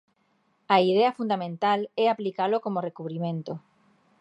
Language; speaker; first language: Galician; native; Galician